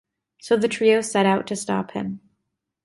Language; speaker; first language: English; native; English